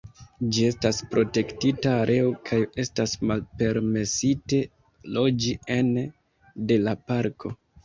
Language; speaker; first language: Esperanto; non-native, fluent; Kinyarwanda